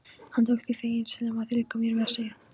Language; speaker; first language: Icelandic; non-native, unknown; Polish